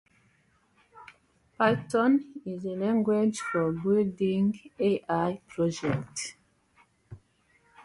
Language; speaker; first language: English; native; English